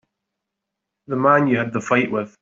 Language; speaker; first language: English; native; English